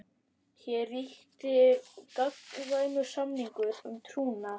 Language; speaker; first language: Icelandic; native; Icelandic